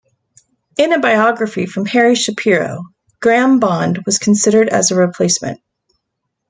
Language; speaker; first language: English; native; English